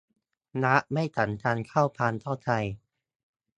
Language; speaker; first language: Thai; native; Thai